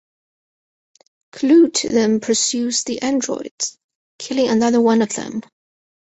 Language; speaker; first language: English; non-native, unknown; Chinese